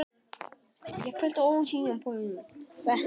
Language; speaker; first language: Icelandic; native; Icelandic